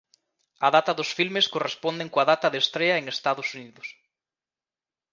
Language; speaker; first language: Galician; native; Galician